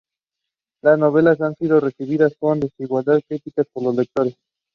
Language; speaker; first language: English; non-native, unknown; Spanish